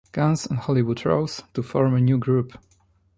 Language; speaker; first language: English; non-native, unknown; Polish